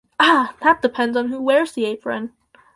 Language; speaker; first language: English; native; English